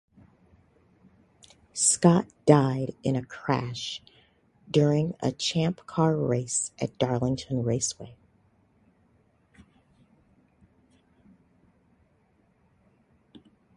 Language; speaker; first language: English; native; English